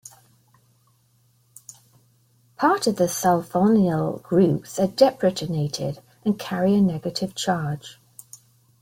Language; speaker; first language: English; native; English